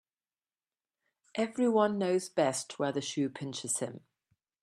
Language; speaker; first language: English; non-native, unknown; German